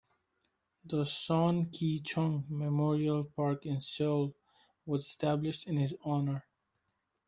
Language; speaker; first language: English; non-native, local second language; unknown